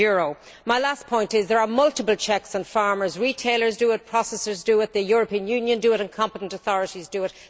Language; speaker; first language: English; native; English